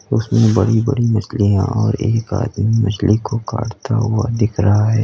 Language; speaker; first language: Hindi; native; Hindi